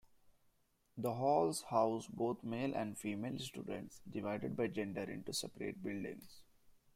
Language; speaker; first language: English; non-native, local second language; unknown